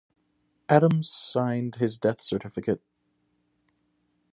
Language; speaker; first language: English; native; English